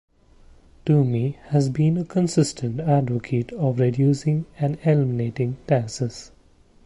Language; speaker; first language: English; non-native, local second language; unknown